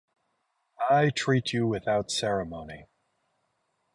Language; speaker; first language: English; native; English